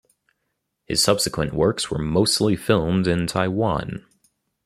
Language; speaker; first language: English; native; English